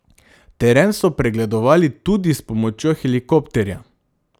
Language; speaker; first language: Slovenian; non-native, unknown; Macedonian